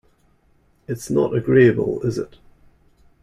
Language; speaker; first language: English; native; English